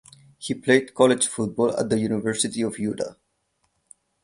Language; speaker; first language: English; non-native, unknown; Catalan